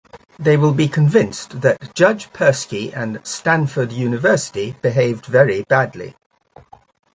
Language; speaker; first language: English; native; English